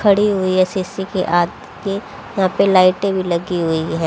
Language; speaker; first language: Hindi; native; Hindi